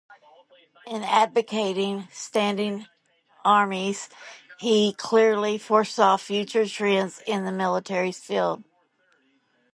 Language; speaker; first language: English; native; English